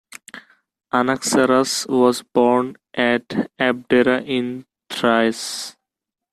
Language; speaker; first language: English; non-native, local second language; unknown